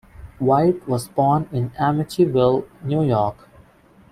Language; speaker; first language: English; non-native, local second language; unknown